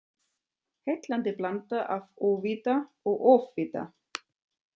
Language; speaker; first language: Icelandic; non-native, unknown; German